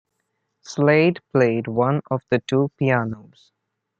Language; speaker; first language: English; non-native, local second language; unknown